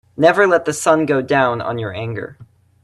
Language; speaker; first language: English; native; English